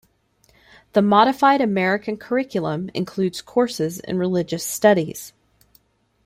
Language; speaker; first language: English; native; English